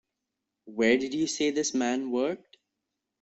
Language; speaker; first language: English; non-native, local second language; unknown